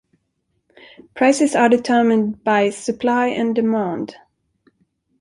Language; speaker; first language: English; non-native, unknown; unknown